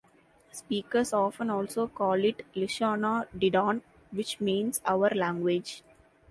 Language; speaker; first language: English; non-native, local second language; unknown